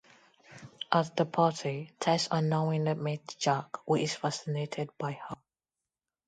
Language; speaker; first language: English; non-native, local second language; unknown